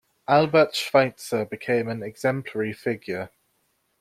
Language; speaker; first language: English; native; English